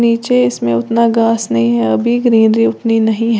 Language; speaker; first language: Hindi; native; Hindi